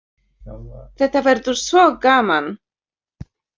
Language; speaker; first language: Icelandic; non-native, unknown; Polish